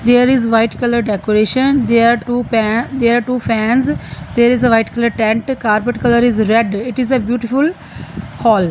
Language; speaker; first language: English; non-native, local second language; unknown